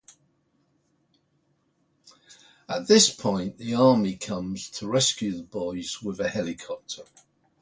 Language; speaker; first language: English; native; English